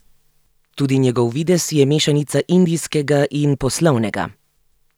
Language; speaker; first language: Slovenian; native; Slovenian